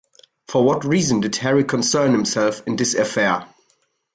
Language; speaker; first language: English; non-native, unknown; German